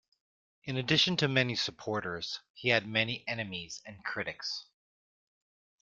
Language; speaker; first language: English; native; English